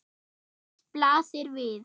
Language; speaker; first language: Icelandic; non-native, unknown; German